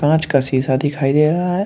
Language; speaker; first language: Hindi; native; Hindi